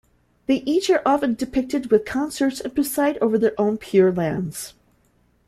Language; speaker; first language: English; native; English